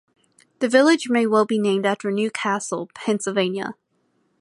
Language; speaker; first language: English; native; English